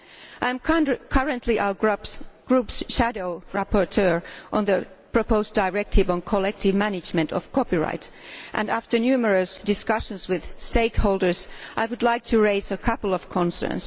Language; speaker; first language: English; non-native, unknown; Finnish